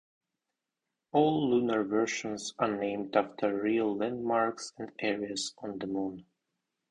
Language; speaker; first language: English; non-native, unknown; Russian